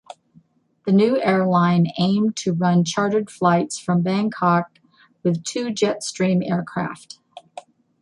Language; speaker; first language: English; native; English